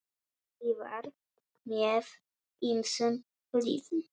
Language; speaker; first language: Icelandic; non-native, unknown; Polish